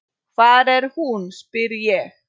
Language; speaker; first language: Icelandic; non-native, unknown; Polish